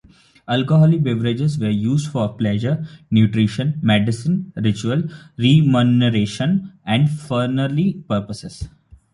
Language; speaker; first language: English; non-native, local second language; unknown